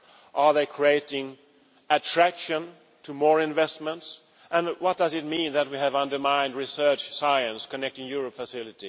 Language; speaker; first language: English; non-native, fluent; Swedish